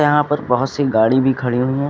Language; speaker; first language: Hindi; native; Hindi